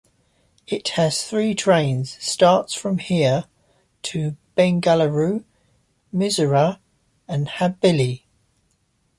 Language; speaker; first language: English; native; English